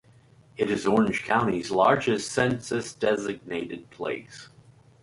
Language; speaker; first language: English; native; English